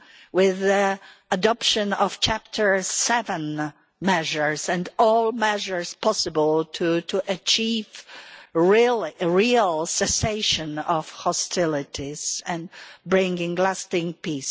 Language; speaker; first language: English; non-native, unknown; Polish